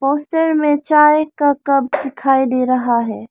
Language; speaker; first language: Hindi; non-native, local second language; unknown